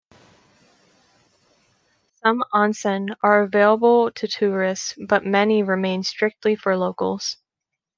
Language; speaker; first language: English; native; English